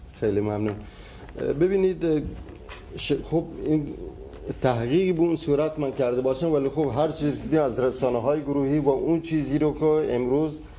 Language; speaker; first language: Persian; non-native, local second language; Baluchi